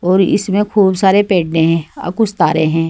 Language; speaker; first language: Hindi; native; Hindi